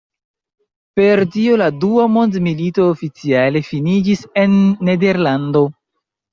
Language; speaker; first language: Esperanto; non-native, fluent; Chinese